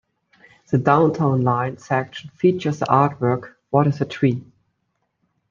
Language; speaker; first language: English; native; English